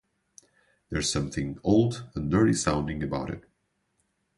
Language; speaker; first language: English; non-native, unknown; Portuguese